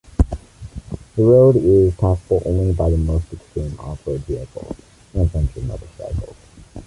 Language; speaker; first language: English; native; English